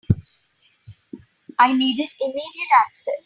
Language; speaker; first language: English; non-native, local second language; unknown